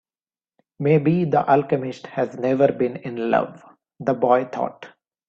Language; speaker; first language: English; non-native, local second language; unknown